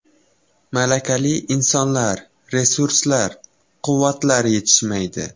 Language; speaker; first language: Uzbek; non-native, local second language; Kara-Kalpak